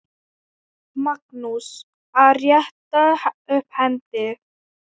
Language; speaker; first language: Icelandic; non-native, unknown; Thai